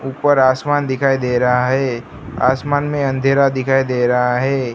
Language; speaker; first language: Hindi; non-native, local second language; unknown